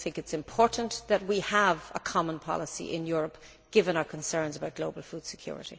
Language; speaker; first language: English; native; English